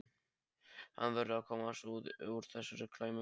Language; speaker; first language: Icelandic; non-native, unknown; Polish